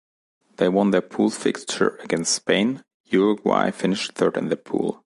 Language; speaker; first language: English; non-native, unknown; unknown